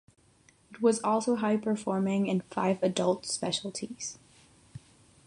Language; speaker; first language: English; non-native, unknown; Catalan